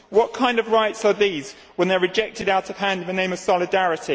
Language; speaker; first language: English; native; English